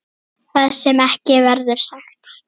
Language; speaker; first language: Icelandic; native; Icelandic